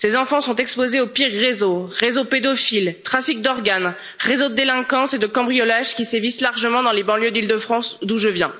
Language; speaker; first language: French; native; French